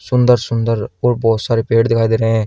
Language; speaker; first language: Hindi; native; Hindi